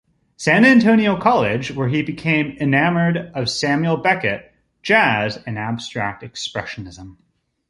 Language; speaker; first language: English; native; English